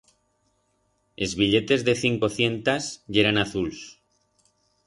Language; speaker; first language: Aragonese; non-native, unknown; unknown